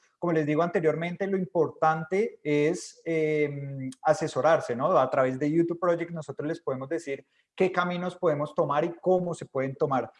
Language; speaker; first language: Spanish; native; Spanish